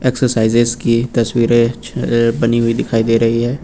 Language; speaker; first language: Hindi; native; Hindi